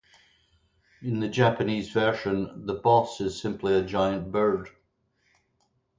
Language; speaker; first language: English; native; English